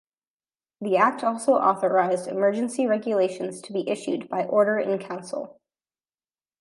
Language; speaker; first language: English; native; English